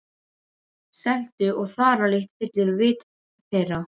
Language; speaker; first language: Icelandic; non-native, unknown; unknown